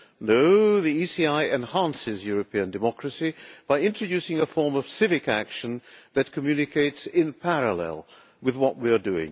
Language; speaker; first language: English; non-native, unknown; Hungarian